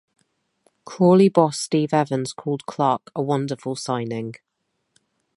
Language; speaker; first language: English; native; English